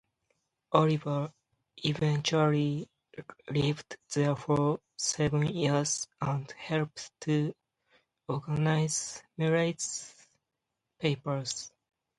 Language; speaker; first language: English; non-native, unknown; Japanese